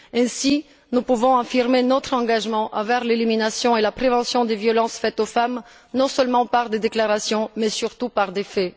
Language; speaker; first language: French; non-native, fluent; Bulgarian